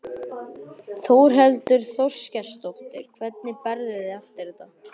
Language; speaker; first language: Icelandic; native; Icelandic